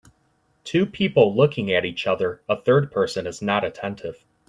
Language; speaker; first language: English; native; English